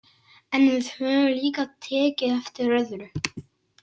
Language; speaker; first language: Icelandic; non-native, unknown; Polish